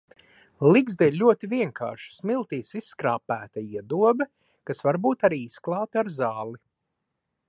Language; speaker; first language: Latvian; early bilingual, heritage; Latvian